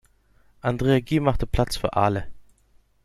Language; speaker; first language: German; non-native, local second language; Turkish